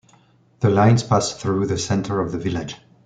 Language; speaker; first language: English; non-native, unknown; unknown